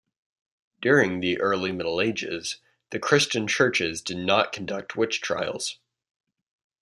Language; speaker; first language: English; native; English